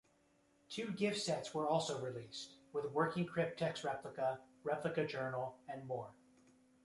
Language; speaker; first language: English; native; English